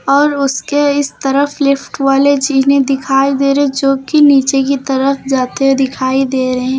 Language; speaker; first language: Hindi; native; Hindi